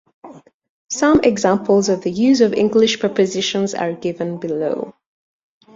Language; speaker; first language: English; native; English